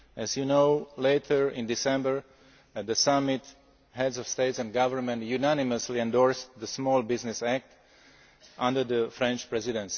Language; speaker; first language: English; non-native, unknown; Slovak